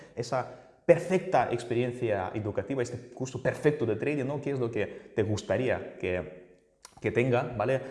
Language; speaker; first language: Spanish; non-native, fluent; Russian